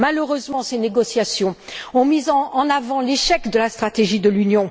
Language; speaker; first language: French; native; French